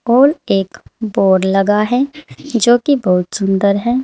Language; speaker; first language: Hindi; native; Hindi